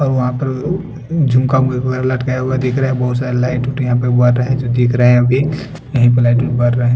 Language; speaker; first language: Hindi; non-native, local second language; Bhojpuri